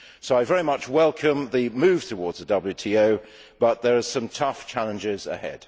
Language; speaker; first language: English; native; English